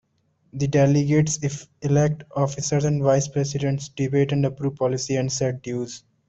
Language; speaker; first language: English; non-native, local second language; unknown